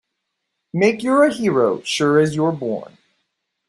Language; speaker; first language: English; native; English